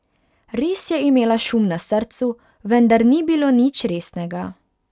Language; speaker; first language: Slovenian; non-native, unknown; Hungarian